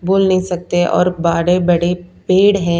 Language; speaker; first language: Hindi; non-native, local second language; Punjabi